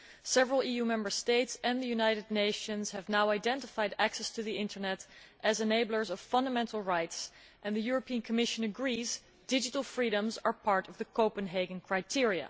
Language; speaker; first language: English; non-native, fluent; Dutch